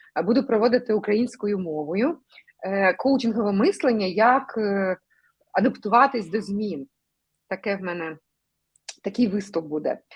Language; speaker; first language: Ukrainian; non-native, local second language; Russian